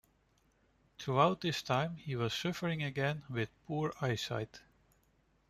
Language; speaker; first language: English; non-native, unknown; Dutch